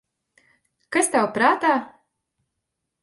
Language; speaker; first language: Latvian; native; Latvian